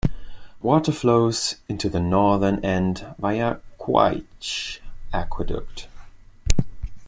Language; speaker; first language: English; non-native, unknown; Spanish